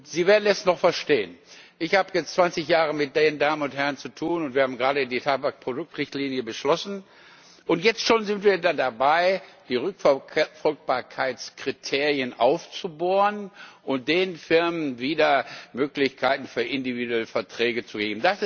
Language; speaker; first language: German; non-native, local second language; Luxembourgish